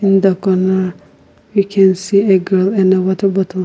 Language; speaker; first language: English; non-native, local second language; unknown